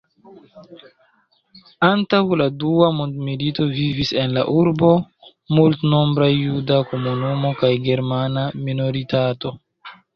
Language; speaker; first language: Esperanto; non-native, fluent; Chinese